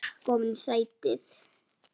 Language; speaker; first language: Icelandic; native; Icelandic